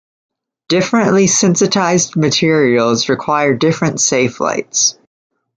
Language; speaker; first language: English; native; English